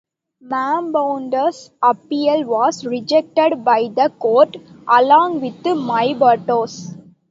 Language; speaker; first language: English; non-native, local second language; Tamil